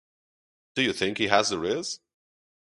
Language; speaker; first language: English; non-native, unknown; Portuguese